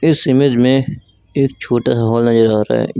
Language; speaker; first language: Hindi; native; Hindi